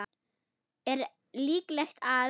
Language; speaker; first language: Icelandic; non-native, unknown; German